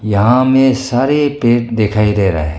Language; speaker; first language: Hindi; non-native, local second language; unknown